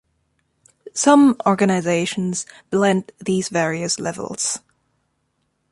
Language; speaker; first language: English; non-native, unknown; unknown